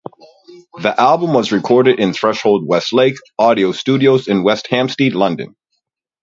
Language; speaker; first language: English; native; English